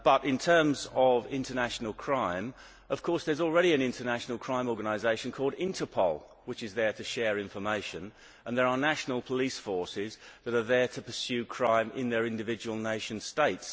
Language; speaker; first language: English; native; English